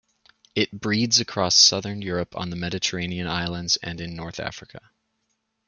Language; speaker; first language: English; native; English